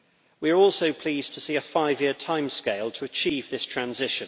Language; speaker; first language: English; native; English